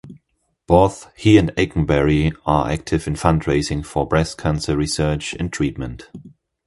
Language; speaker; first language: English; non-native, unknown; German